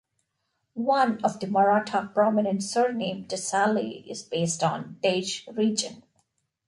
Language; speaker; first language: English; non-native, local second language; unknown